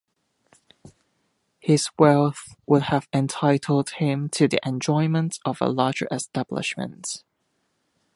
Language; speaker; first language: English; native; English